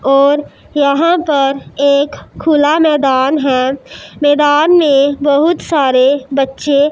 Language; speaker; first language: Hindi; non-native, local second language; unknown